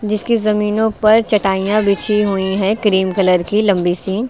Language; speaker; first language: Hindi; native; Hindi